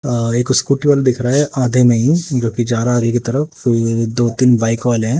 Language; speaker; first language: Hindi; native; Hindi